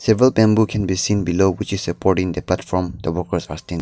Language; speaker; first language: English; non-native, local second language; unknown